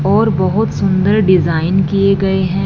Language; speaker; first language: Hindi; non-native, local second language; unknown